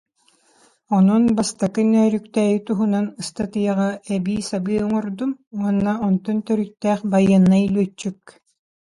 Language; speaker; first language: Yakut; non-native, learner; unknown